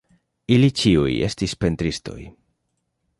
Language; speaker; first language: Esperanto; non-native, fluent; Spanish